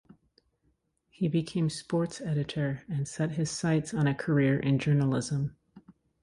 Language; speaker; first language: English; native; English